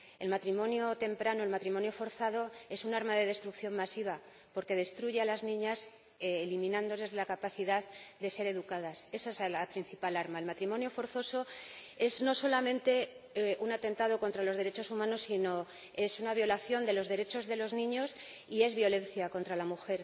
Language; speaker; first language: Spanish; native; Spanish